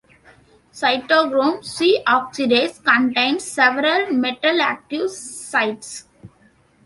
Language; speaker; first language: English; non-native, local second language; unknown